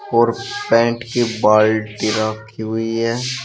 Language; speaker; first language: Hindi; native; Hindi